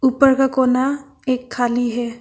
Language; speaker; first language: Hindi; non-native, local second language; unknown